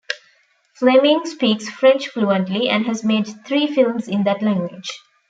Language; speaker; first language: English; non-native, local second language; Tamil